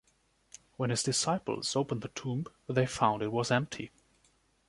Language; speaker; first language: English; non-native, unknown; German